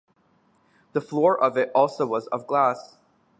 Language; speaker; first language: English; native; English